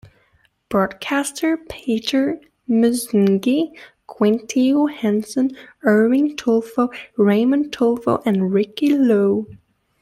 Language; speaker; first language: English; native; English